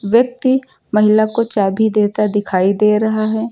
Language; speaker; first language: Hindi; native; Hindi